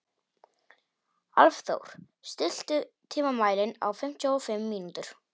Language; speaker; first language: Icelandic; non-native, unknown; Polish